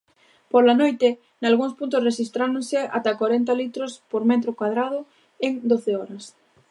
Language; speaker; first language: Galician; native; Galician